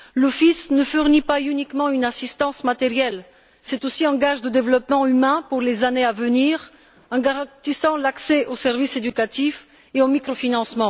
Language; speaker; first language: French; non-native, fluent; Bulgarian